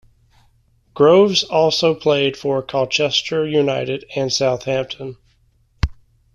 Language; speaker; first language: English; native; English